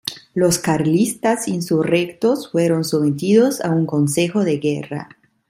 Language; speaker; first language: Spanish; non-native, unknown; Italian